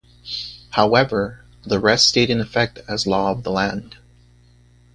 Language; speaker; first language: English; native; English